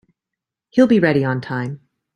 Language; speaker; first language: English; native; English